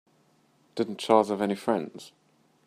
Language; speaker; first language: English; native; English